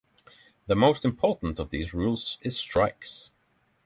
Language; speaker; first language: English; non-native, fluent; Norwegian